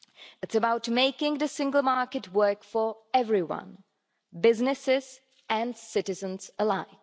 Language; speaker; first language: English; non-native, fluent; Czech